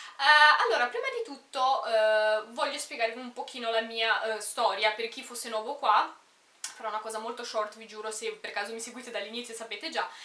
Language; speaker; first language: Italian; early bilingual, other home language; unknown